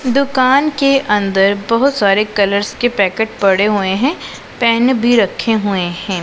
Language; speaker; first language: Hindi; non-native, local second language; Punjabi